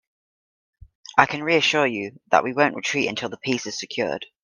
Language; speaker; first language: English; native; English